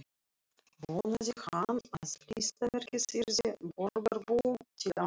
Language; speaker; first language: Icelandic; non-native, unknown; Russian